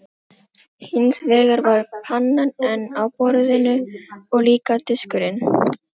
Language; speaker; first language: Icelandic; non-native, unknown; Filipino